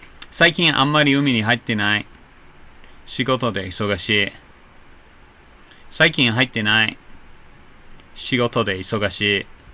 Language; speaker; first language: Japanese; non-native, fluent; English